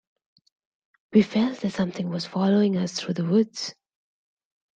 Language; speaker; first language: English; non-native, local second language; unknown